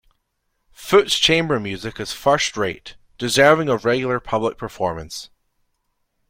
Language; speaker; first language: English; native; English